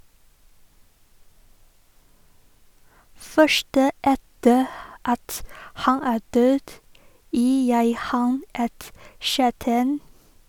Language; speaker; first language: Norwegian; non-native, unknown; Chinese